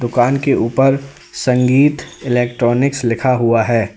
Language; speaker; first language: Hindi; native; Hindi